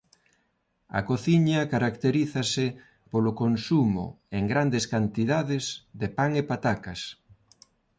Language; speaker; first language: Galician; non-native, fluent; Spanish